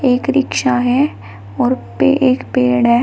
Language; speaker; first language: Hindi; native; Hindi